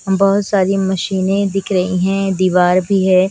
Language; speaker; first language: Hindi; non-native, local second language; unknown